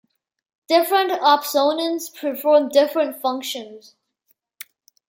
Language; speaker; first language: English; non-native, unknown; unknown